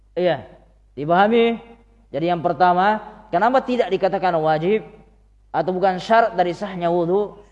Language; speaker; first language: Indonesian; native; Indonesian